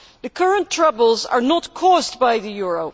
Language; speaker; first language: English; non-native, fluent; Dutch